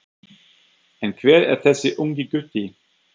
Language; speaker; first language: Icelandic; non-native, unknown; German